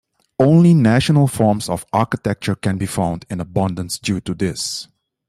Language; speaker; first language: English; non-native, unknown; Dutch